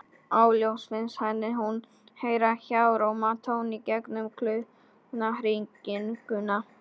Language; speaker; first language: Icelandic; non-native, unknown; Polish